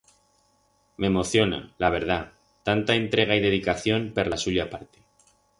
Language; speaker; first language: Aragonese; non-native, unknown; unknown